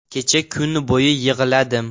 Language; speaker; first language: Uzbek; non-native, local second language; Russian